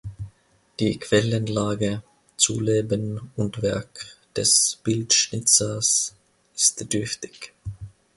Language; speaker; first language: German; non-native, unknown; Finnish